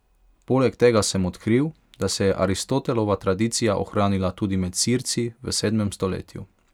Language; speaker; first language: Slovenian; non-native, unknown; Hungarian